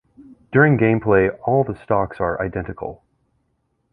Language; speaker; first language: English; native; English